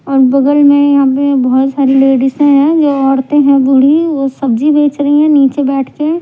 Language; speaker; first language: Hindi; non-native, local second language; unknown